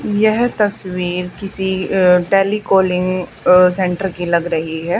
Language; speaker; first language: Hindi; native; Hindi